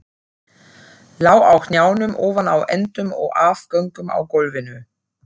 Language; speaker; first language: Icelandic; non-native, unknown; German